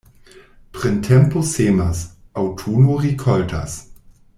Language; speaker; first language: Esperanto; non-native, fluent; German